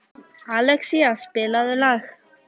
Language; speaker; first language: Icelandic; native; Icelandic